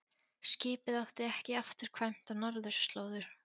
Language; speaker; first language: Icelandic; non-native, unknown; Polish